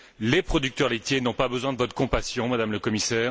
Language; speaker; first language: French; native; French